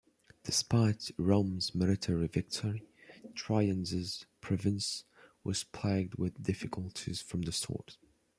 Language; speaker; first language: English; non-native, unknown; French